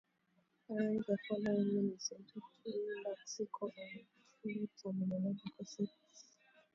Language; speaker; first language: English; native; English